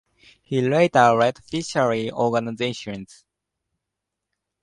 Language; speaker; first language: English; non-native, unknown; Japanese